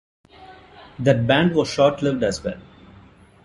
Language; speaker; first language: English; non-native, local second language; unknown